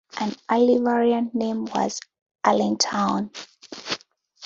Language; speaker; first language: English; non-native, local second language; Ganda